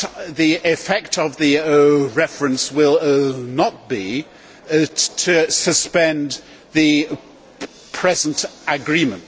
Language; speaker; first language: English; native; English